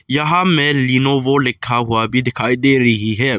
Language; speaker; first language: Hindi; non-native, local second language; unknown